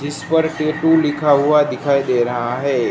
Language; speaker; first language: Hindi; non-native, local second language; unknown